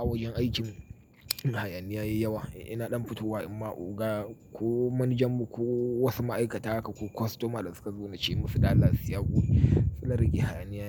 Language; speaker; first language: Hausa; native; Hausa